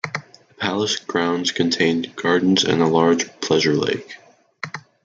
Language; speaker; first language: English; native; English